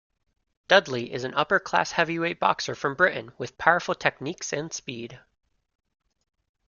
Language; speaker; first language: English; native; English